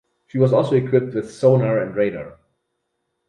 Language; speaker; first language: English; non-native, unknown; German